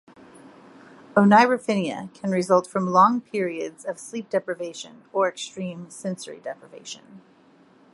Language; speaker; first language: English; native; English